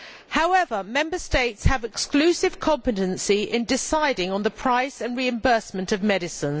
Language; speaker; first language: English; native; English